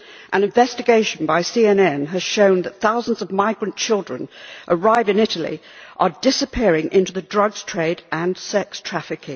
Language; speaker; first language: English; native; English